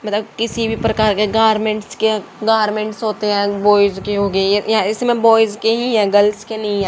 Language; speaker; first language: Hindi; native; Hindi